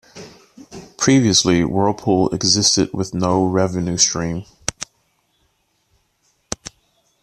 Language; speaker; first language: English; native; English